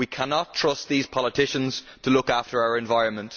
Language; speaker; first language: English; native; English